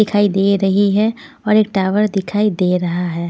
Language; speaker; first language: Hindi; non-native, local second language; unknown